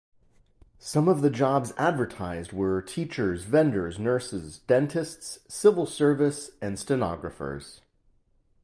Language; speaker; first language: English; native; English